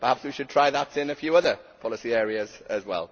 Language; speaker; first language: English; native; English